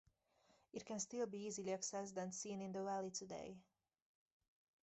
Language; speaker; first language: English; native; English